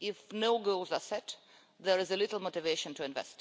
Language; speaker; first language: English; non-native, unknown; Russian